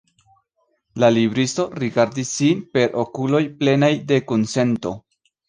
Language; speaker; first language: Esperanto; non-native, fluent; Spanish